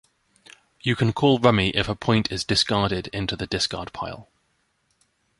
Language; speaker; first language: English; native; English